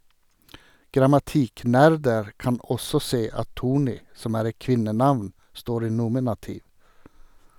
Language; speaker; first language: Norwegian; non-native, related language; Swedish